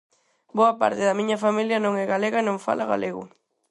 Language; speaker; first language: Galician; non-native, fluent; Spanish